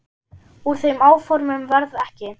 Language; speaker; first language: Icelandic; non-native, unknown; German